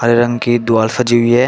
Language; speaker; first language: Hindi; native; Hindi